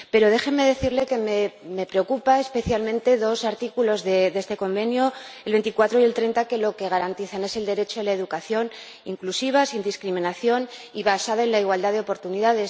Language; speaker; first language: Spanish; native; Spanish